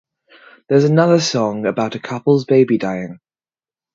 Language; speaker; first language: English; native; English